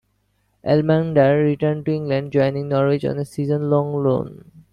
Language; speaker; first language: English; non-native, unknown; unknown